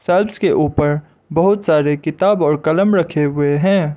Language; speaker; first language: Hindi; non-native, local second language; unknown